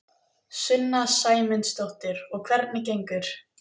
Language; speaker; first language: Icelandic; native; Icelandic